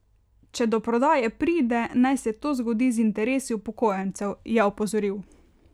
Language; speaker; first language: Slovenian; native; Slovenian